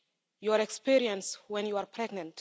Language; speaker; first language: English; non-native, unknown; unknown